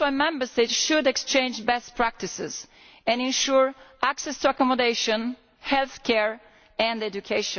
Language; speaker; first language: English; non-native, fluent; Italian